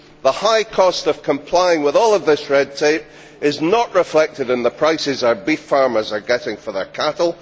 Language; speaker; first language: English; native; English